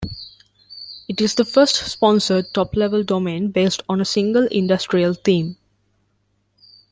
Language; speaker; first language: English; non-native, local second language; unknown